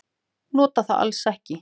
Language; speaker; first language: Icelandic; native; Icelandic